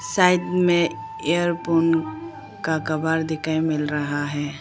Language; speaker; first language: Hindi; non-native, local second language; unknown